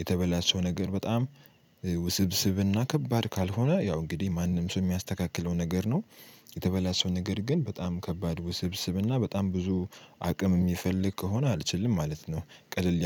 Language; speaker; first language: Amharic; native; Amharic